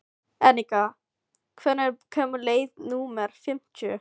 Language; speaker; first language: Icelandic; non-native, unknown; Filipino